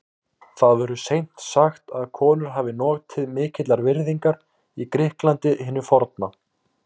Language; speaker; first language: Icelandic; native; Icelandic